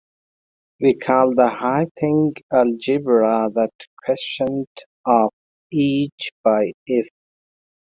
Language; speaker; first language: English; non-native, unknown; Pashto